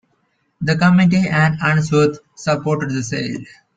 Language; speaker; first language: English; non-native, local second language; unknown